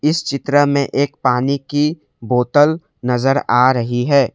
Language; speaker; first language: Hindi; non-native, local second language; Assamese